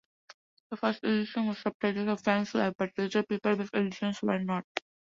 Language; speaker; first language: English; non-native, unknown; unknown